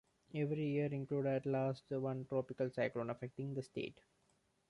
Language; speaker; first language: English; non-native, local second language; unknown